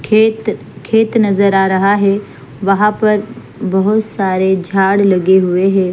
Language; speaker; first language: Hindi; non-native, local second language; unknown